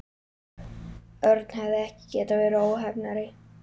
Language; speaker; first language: Icelandic; native; Icelandic